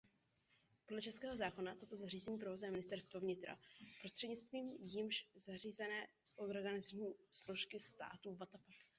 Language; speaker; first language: Czech; native; Czech